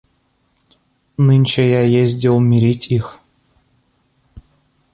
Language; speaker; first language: Russian; native; Russian